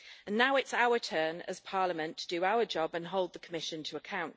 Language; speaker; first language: English; native; English